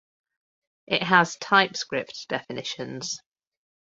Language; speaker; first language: English; native; English